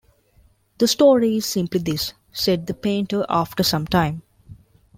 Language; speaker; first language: English; non-native, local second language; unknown